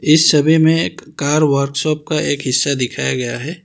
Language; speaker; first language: Hindi; non-native, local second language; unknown